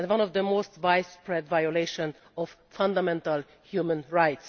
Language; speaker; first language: English; non-native, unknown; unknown